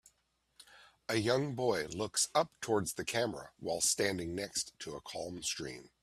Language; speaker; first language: English; native; English